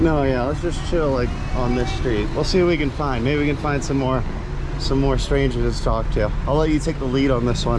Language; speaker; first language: English; native; English